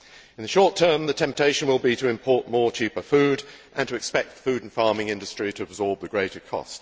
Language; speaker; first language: English; native; English